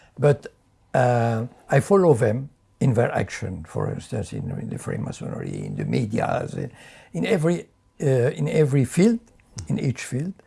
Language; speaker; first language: English; non-native, fluent; French